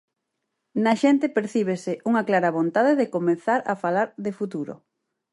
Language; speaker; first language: Galician; native; Galician